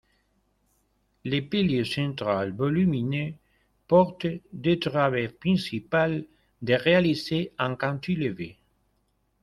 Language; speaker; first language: French; non-native, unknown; Spanish